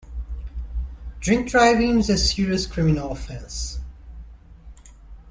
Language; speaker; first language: English; native; English